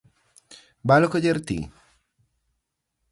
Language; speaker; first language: Galician; native; Galician